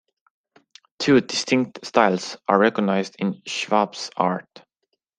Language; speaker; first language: English; non-native, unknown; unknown